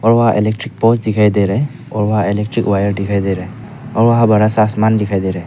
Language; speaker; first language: Hindi; non-native, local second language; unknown